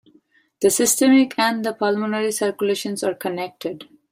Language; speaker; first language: English; non-native, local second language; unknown